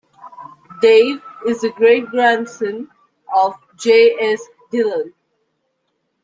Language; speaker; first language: English; non-native, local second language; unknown